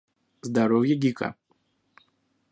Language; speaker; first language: Russian; native; Russian